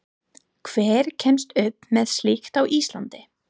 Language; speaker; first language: Icelandic; non-native, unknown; English